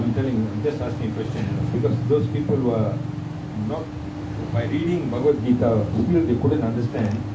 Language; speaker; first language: English; non-native, local second language; Tamil